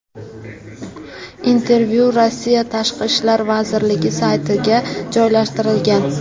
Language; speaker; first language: Uzbek; native; Uzbek